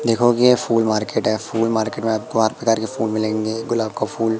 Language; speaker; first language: Hindi; native; Hindi